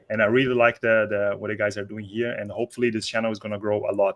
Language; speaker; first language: English; non-native, fluent; Portuguese